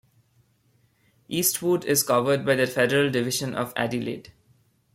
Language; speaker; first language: English; non-native, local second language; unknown